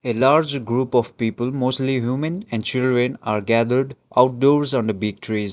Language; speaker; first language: English; non-native, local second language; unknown